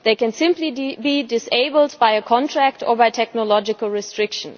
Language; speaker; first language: English; non-native, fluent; German